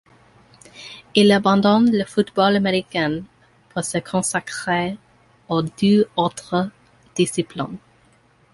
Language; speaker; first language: French; non-native, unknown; English